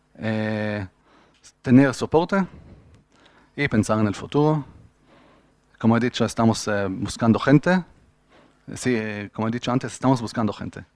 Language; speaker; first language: Spanish; non-native, fluent; Hebrew